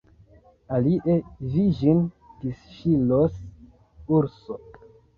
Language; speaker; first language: Esperanto; non-native, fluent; Kinyarwanda